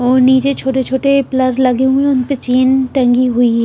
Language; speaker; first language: Hindi; non-native, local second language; Punjabi